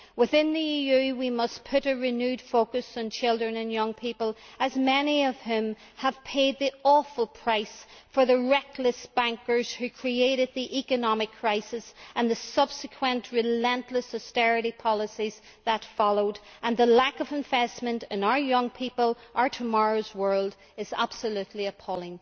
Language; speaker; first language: English; native; English